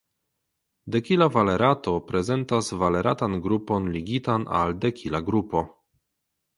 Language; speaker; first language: Esperanto; non-native, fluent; Polish